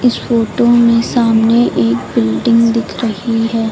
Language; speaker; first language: Hindi; native; Hindi